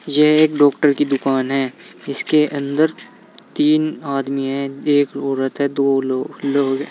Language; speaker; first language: Hindi; native; Hindi